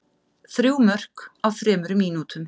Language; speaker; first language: Icelandic; native; Icelandic